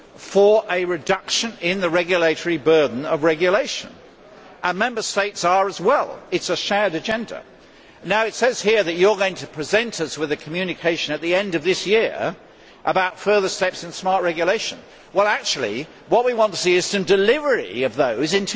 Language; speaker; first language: English; native; English